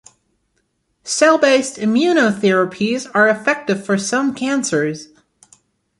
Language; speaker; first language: English; non-native, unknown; German